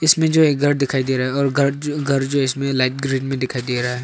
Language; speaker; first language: Hindi; non-native, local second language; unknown